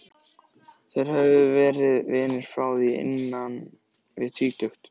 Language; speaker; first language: Icelandic; native; Icelandic